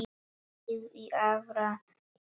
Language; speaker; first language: Icelandic; non-native, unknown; Polish